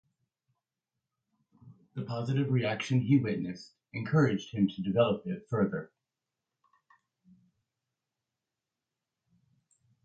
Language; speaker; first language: English; native; English